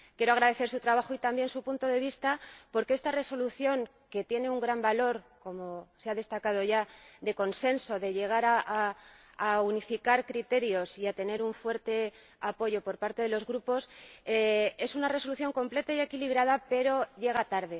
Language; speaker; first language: Spanish; native; Spanish